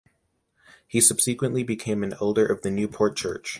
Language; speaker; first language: English; native; English